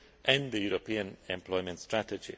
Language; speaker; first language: English; non-native, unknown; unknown